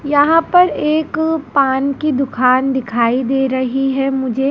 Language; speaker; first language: Hindi; native; Hindi